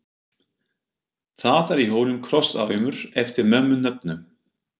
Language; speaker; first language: Icelandic; non-native, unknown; German